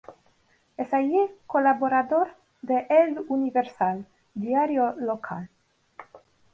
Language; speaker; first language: Spanish; non-native, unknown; Russian